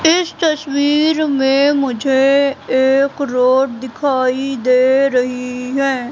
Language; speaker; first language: Hindi; native; Hindi